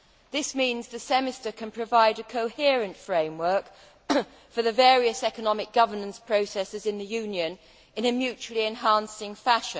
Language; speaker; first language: English; native; English